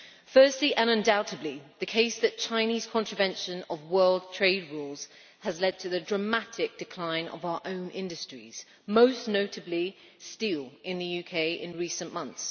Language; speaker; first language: English; native; English